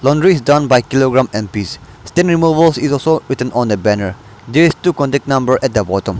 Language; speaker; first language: English; non-native, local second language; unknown